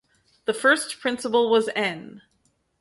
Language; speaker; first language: English; native; English